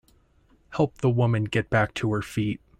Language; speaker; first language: English; native; English